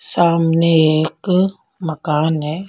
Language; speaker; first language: Hindi; non-native, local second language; Punjabi